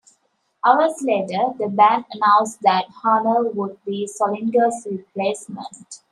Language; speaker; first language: English; native; English